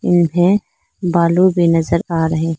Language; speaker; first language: Hindi; non-native, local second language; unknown